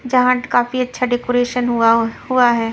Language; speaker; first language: Hindi; non-native, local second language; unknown